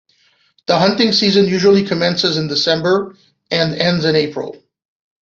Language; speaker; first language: English; non-native, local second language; French